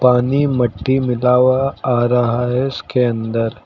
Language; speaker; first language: Hindi; native; Hindi